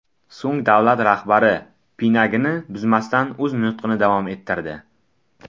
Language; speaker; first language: Uzbek; non-native, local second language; Tajik